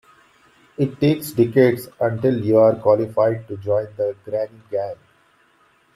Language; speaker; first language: English; non-native, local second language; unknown